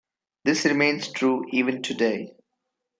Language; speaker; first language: English; non-native, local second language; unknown